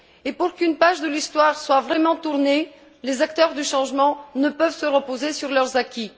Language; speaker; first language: French; non-native, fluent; Bulgarian